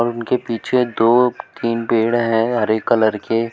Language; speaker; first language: Hindi; native; Hindi